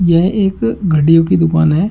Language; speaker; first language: Hindi; native; Hindi